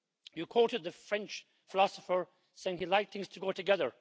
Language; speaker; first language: English; native; English